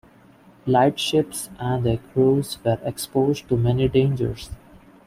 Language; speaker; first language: English; non-native, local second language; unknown